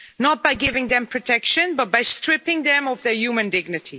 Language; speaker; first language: English; non-native, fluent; Dutch